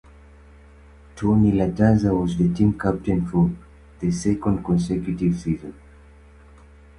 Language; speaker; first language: English; native; English